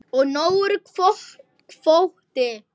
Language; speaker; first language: Icelandic; non-native, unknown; Polish